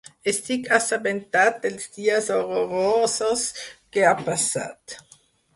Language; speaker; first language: Catalan; non-native, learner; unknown